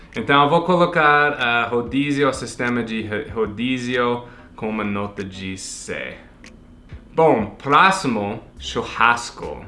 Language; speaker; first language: Portuguese; non-native, fluent; English